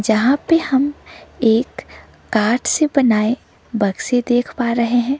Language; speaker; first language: Hindi; non-native, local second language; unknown